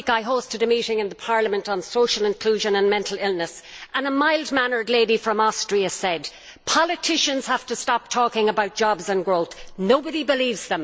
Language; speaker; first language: English; native; English